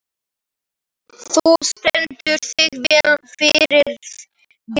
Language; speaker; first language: Icelandic; non-native, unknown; Slovak